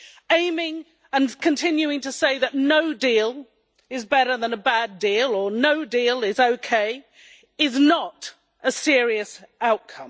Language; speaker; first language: English; native; English